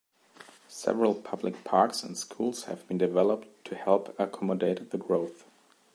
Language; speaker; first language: English; non-native, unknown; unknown